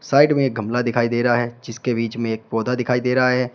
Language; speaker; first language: Hindi; native; Hindi